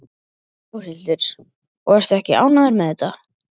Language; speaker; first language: Icelandic; native; Icelandic